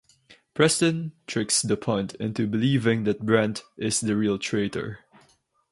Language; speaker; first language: English; non-native, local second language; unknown